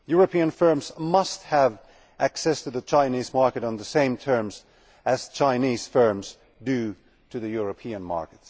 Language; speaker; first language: English; non-native, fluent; Finnish